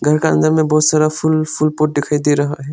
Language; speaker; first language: Hindi; non-native, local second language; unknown